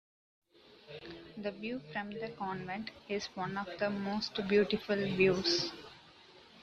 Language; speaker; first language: English; native; English